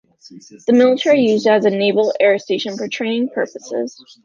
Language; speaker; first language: English; native; English